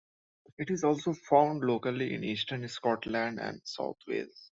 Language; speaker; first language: English; non-native, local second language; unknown